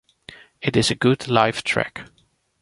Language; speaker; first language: English; non-native, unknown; Dutch